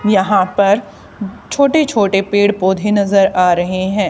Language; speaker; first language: Hindi; native; Hindi